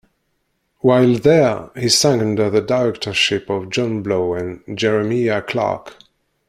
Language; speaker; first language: English; non-native, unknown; Kabyle